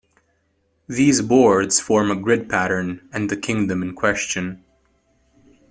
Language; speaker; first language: English; native; English